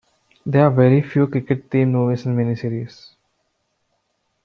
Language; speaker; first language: English; non-native, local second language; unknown